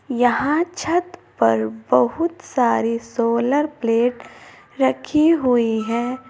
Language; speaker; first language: Hindi; native; Hindi